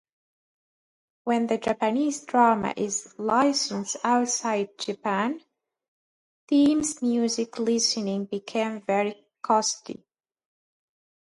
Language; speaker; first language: English; native; English